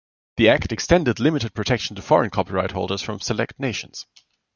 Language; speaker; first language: English; non-native, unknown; German